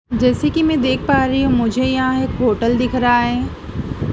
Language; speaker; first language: Hindi; native; Hindi